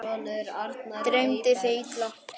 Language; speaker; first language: Icelandic; native; Icelandic